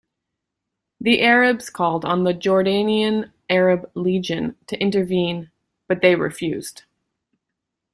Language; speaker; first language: English; native; English